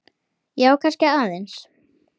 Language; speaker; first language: Icelandic; native; Icelandic